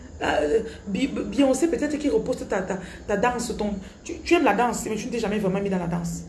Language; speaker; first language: French; non-native, local second language; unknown